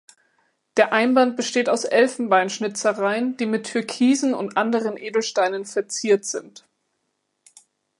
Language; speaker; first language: German; native; German